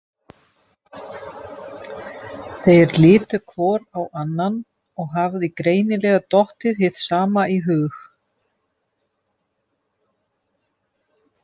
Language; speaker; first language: Icelandic; non-native, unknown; Dutch